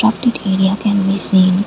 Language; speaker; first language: English; non-native, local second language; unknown